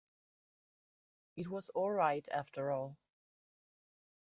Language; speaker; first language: English; non-native, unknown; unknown